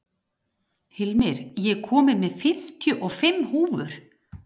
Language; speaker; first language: Icelandic; native; Icelandic